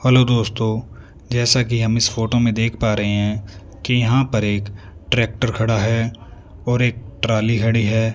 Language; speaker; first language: Hindi; non-native, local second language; Punjabi